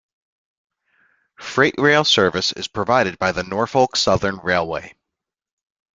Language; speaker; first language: English; native; English